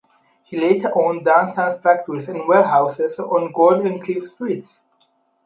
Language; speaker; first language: English; non-native, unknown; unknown